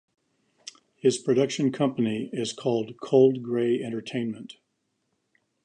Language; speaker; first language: English; native; English